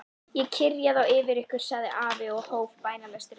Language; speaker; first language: Icelandic; native; Icelandic